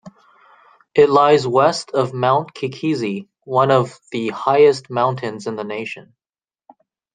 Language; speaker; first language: English; native; English